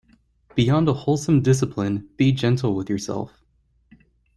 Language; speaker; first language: English; native; English